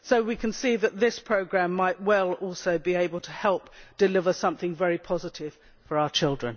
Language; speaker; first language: English; native; English